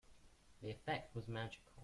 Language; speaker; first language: English; native; English